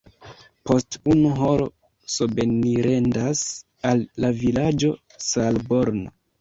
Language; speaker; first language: Esperanto; non-native, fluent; Kinyarwanda